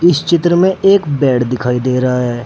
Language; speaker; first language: Hindi; native; Hindi